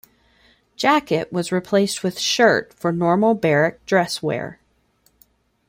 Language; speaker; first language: English; native; English